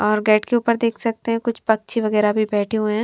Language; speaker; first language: Hindi; non-native, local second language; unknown